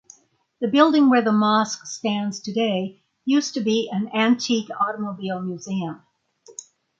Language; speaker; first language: English; native; English